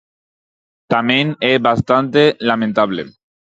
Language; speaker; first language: Galician; non-native, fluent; Spanish